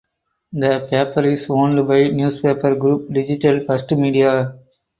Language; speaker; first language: English; non-native, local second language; Tamil